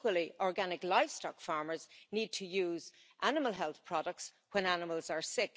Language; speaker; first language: English; native; English